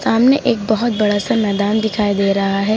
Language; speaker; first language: Hindi; native; Hindi